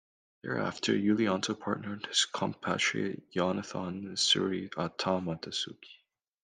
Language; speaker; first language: English; native; English